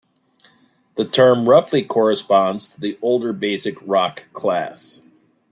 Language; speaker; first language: English; native; English